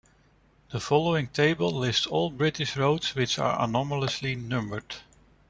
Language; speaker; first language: English; non-native, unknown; Dutch